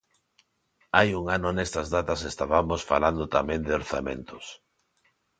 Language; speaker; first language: Galician; non-native, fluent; Spanish